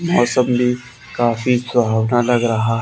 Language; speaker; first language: Hindi; native; Hindi